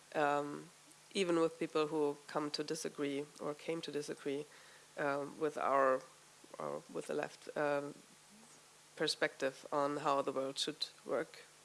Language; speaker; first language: English; non-native, fluent; German